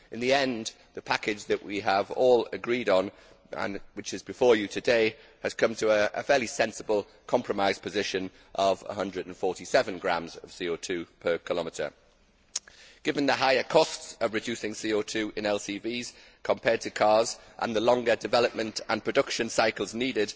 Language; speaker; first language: English; native; English